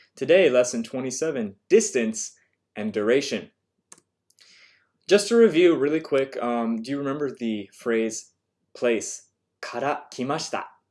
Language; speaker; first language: English; native; English